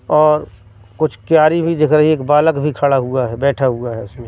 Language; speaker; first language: Hindi; native; Hindi